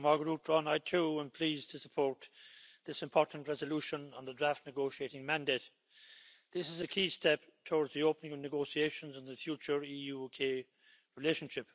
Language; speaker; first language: English; native; English